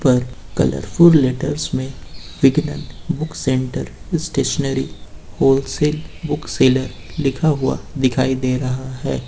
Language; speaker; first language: Hindi; native; Hindi